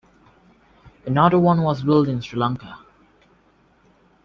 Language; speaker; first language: English; native; English